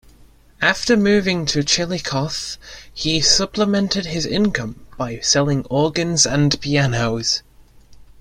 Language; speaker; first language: English; native; English